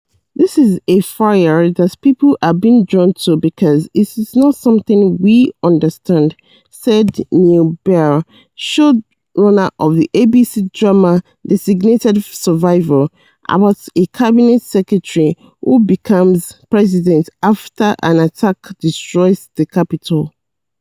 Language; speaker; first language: English; non-native, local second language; Yoruba